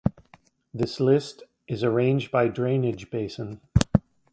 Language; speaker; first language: English; native; English